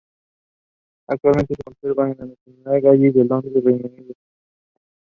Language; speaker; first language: English; non-native, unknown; Spanish